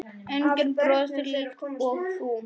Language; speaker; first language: Icelandic; non-native, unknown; Polish